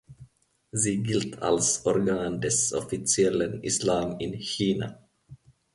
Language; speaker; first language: German; non-native, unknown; Finnish